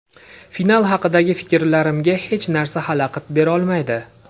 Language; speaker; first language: Uzbek; native; Uzbek